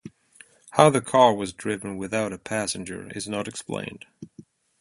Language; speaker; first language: English; non-native, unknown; Swedish